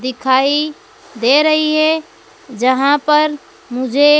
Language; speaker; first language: Hindi; native; Hindi